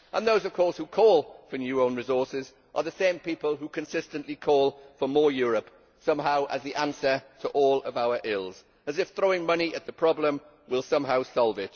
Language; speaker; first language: English; native; English